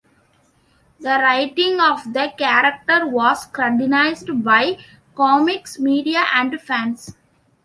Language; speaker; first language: English; non-native, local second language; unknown